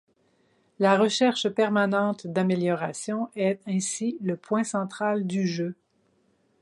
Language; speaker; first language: French; native; French